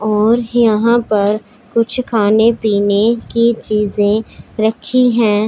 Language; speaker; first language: Hindi; non-native, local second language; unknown